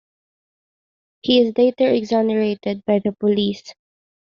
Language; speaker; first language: English; non-native, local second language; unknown